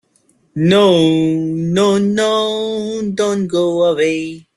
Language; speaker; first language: English; non-native, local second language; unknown